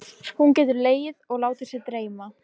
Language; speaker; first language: Icelandic; non-native, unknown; Polish